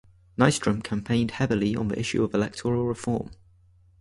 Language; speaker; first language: English; native; English